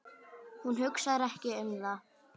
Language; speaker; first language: Icelandic; native; Icelandic